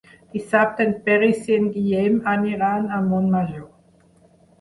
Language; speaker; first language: Catalan; non-native, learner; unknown